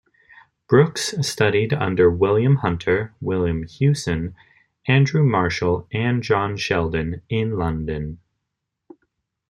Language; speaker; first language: English; native; English